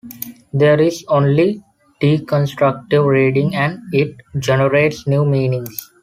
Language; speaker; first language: English; non-native, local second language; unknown